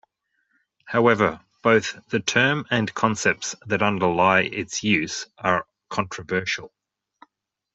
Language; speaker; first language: English; native; English